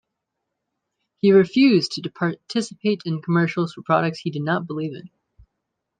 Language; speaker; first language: English; native; English